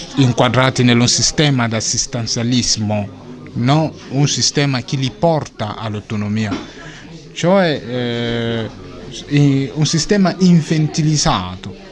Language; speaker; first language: Italian; non-native, fluent; Sango